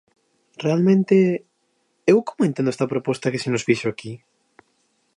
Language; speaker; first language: Galician; native; Galician